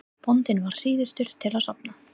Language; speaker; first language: Icelandic; non-native, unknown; English